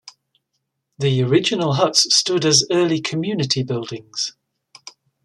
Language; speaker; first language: English; native; English